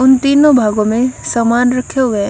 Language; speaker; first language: Hindi; non-native, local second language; Punjabi